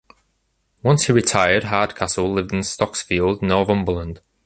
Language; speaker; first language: English; native; English